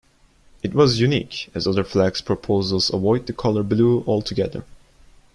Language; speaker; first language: English; non-native, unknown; Turkish